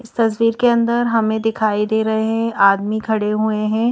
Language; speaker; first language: Hindi; native; Hindi